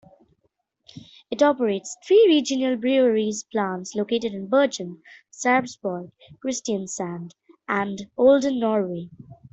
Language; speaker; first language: English; non-native, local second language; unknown